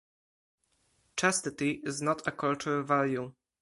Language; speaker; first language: English; non-native, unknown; Polish